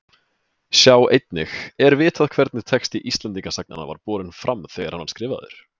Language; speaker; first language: Icelandic; native; Icelandic